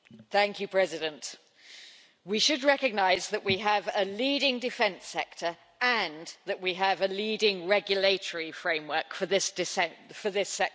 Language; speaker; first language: English; native; English